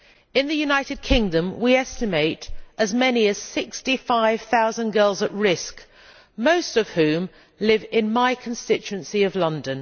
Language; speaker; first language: English; native; English